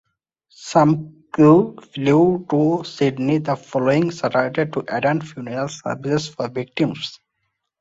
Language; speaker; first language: English; non-native, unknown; Bangla